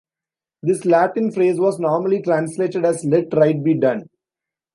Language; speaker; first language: English; non-native, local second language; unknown